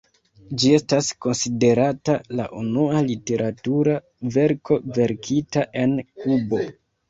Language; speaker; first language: Esperanto; non-native, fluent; Kinyarwanda